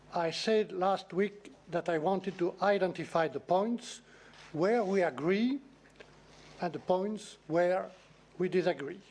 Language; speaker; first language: English; non-native, fluent; French